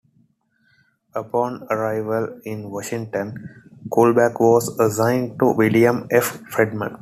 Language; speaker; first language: English; non-native, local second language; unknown